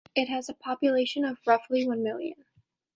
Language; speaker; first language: English; native; English